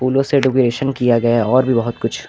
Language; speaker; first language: Hindi; native; Hindi